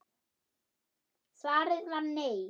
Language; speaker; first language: Icelandic; non-native, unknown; German